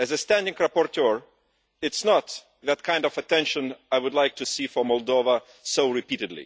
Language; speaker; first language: English; non-native, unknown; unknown